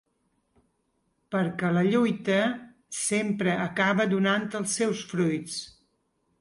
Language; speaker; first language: Catalan; native; Catalan